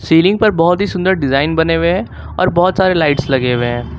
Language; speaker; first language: Hindi; native; Hindi